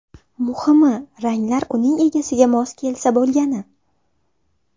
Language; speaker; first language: Uzbek; native; Uzbek